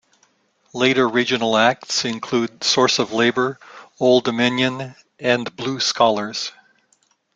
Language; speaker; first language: English; native; English